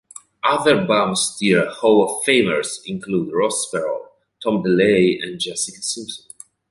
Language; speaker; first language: English; native; English